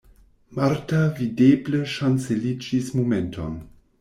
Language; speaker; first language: Esperanto; non-native, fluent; German